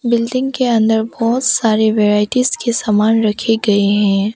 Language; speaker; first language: Hindi; non-native, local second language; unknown